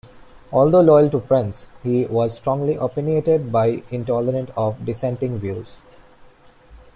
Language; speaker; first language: English; non-native, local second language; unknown